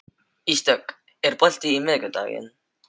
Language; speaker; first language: Icelandic; non-native, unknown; Filipino